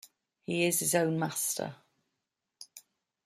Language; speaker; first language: English; native; English